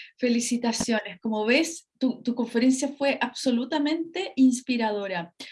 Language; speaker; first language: Spanish; native; Spanish